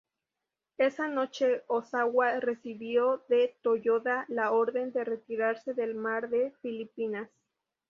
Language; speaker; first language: Spanish; native; Spanish